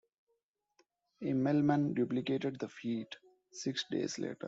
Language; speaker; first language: English; non-native, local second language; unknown